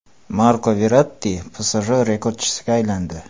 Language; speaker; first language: Uzbek; non-native, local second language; Kara-Kalpak